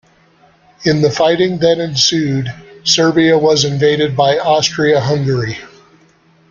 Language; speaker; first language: English; native; English